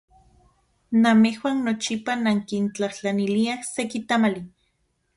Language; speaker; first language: Central Puebla Nahuatl; non-native, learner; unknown